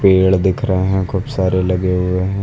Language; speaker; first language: Hindi; native; Hindi